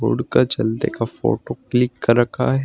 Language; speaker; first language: Hindi; native; Hindi